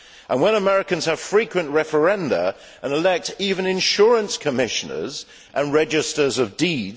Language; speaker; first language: English; native; English